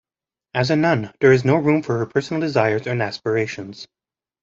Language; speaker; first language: English; native; English